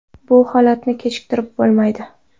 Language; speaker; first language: Uzbek; non-native, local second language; Kara-Kalpak